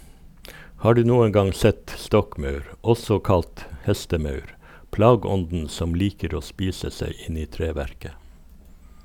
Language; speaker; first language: Norwegian; native; Norwegian